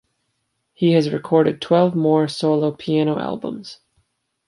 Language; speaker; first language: English; native; English